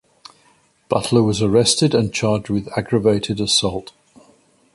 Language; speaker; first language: English; native; English